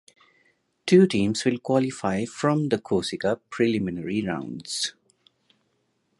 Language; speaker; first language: English; non-native, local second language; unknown